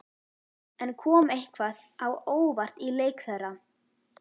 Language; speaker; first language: Icelandic; native; Icelandic